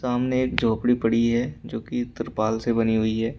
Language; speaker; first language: Hindi; native; Hindi